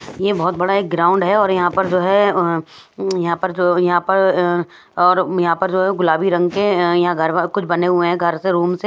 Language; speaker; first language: Hindi; native; Hindi